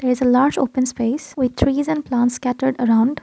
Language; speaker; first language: English; non-native, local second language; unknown